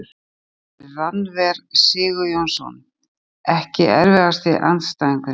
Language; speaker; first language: Icelandic; native; Icelandic